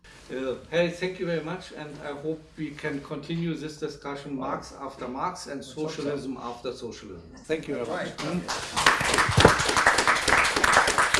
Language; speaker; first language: English; non-native, fluent; German